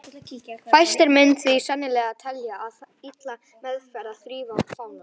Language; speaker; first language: Icelandic; native; Icelandic